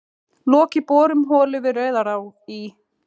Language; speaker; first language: Icelandic; native; Icelandic